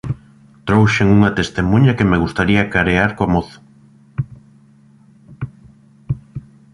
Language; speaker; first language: Galician; native; Galician